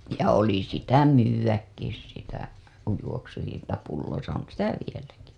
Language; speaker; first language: Finnish; native; Finnish